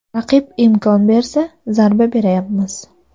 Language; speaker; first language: Uzbek; native; Uzbek